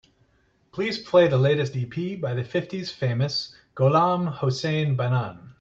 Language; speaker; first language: English; native; English